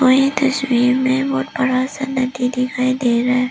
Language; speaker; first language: Hindi; non-native, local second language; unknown